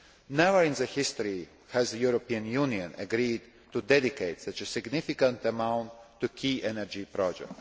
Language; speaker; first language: English; non-native, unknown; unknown